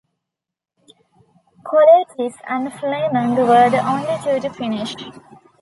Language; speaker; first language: English; non-native, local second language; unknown